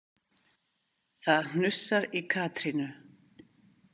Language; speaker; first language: Icelandic; native; Icelandic